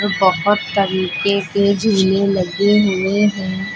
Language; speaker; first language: Hindi; native; Hindi